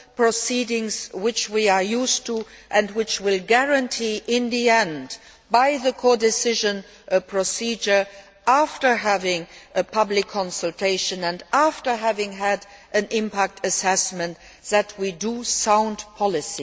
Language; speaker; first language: English; non-native, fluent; Luxembourgish